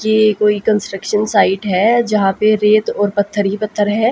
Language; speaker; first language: Hindi; native; Hindi